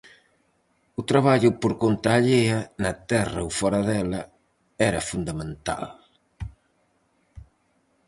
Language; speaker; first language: Galician; native; Galician